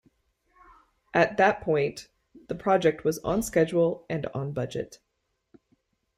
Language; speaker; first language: English; native; English